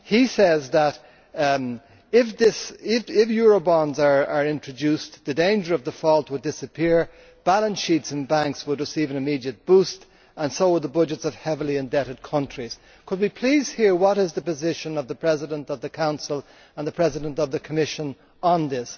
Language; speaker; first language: English; native; English